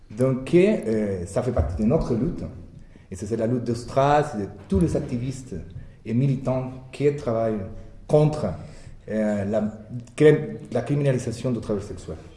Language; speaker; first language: French; non-native, fluent; Spanish